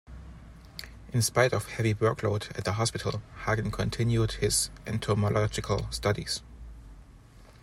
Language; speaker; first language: English; non-native, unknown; German